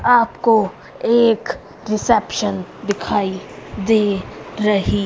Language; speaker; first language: Hindi; native; Hindi